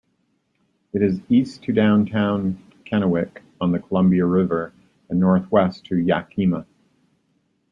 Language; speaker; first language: English; native; English